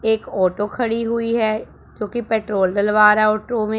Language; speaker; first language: Hindi; non-native, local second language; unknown